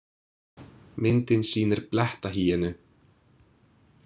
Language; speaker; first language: Icelandic; non-native, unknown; English